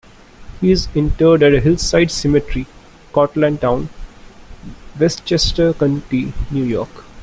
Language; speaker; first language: English; non-native, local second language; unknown